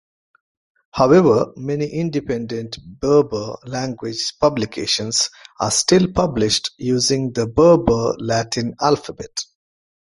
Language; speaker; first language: English; non-native, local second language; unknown